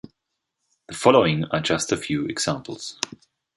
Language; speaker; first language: English; non-native, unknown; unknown